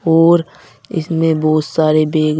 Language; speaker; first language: Hindi; native; Hindi